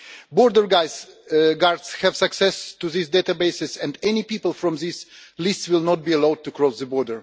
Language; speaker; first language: English; non-native, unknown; Russian